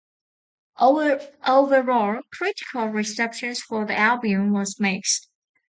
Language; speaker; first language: English; non-native, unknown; Chinese